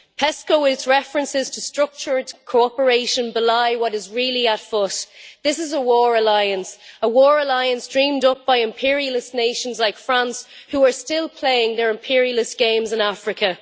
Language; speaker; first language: English; native; English